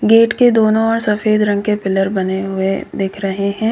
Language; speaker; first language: Hindi; native; Hindi